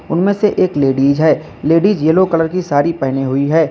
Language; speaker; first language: Hindi; native; Hindi